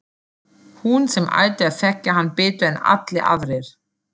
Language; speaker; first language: Icelandic; non-native, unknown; German